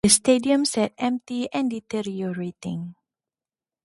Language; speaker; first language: English; non-native, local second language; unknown